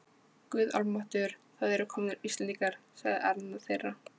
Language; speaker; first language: Icelandic; non-native, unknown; Polish